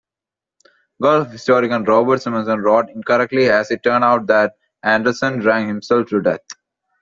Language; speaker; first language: English; non-native, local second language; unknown